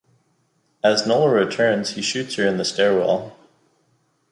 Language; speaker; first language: English; native; English